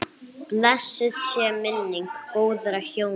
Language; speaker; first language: Icelandic; non-native, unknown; English